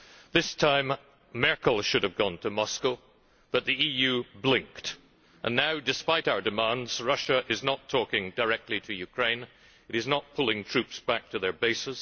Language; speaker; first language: English; native; English